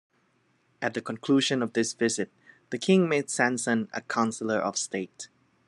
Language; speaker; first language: English; non-native, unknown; Thai